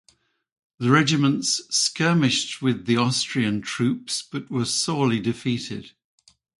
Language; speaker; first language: English; native; English